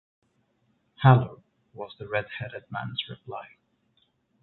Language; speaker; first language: English; non-native, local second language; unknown